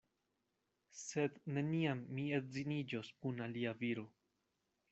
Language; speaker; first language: Esperanto; non-native, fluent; Spanish